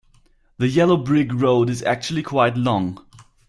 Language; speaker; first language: English; non-native, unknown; German